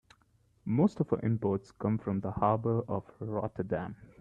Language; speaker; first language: English; non-native, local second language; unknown